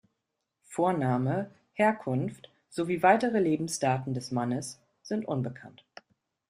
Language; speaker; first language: German; native; German